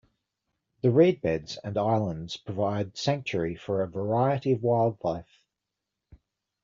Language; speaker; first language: English; native; English